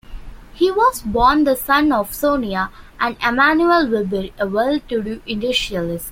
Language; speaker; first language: English; non-native, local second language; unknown